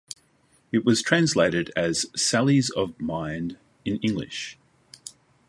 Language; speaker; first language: English; native; English